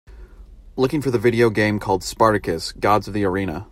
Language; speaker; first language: English; native; English